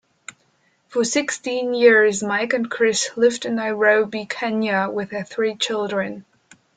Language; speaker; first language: English; non-native, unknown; German